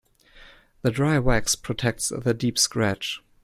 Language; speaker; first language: English; non-native, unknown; German